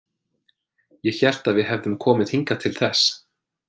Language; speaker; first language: Icelandic; non-native, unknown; English